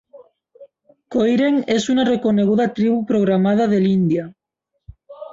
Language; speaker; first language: Catalan; non-native, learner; Spanish